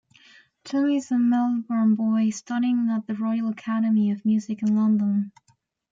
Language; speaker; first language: English; native; English